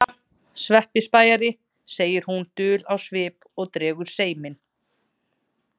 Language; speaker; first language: Icelandic; native; Icelandic